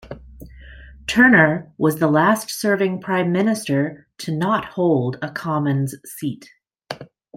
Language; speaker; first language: English; native; English